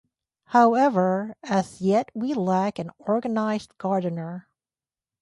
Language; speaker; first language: English; native; English